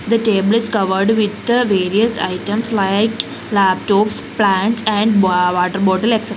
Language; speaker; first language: English; non-native, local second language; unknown